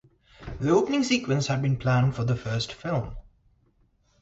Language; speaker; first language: English; non-native, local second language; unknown